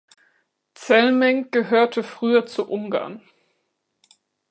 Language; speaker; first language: German; native; German